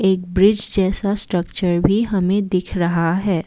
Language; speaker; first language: Hindi; non-native, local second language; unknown